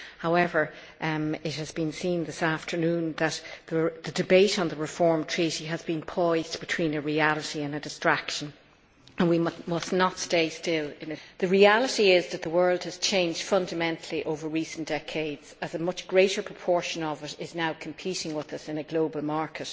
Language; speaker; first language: English; native; English